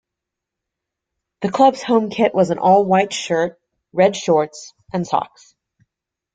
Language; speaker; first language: English; native; English